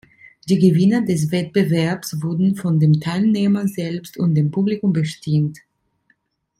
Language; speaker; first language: German; non-native, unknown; Italian